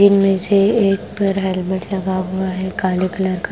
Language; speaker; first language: Hindi; non-native, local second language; Punjabi